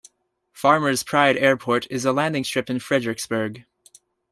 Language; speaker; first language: English; native; English